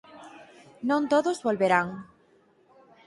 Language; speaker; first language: Galician; native; Galician